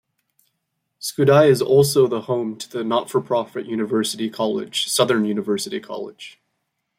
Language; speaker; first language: English; native; English